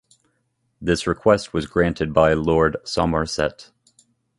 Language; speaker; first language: English; native; English